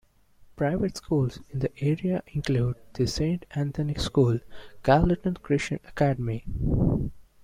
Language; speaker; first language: English; non-native, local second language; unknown